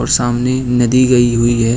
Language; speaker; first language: Hindi; native; Hindi